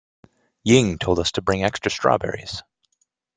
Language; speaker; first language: English; native; English